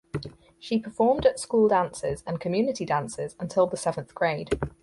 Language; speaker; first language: English; native; English